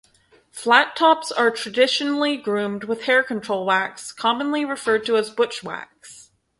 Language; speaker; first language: English; native; English